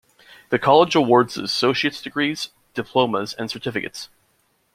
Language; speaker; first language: English; native; English